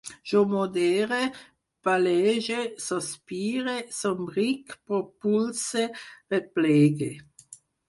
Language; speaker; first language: Catalan; non-native, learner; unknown